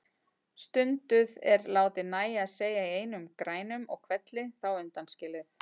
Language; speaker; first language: Icelandic; native; Icelandic